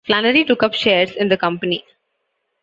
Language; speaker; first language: English; non-native, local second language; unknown